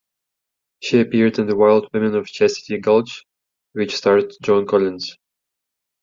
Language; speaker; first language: English; native; English